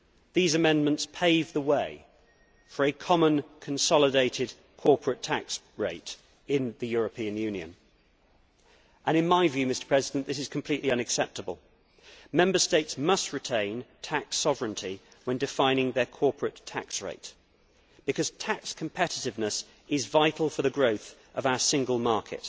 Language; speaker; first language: English; native; English